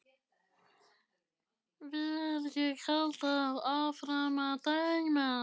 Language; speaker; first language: Icelandic; native; Icelandic